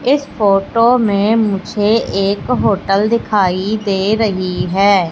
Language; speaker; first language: Hindi; native; Hindi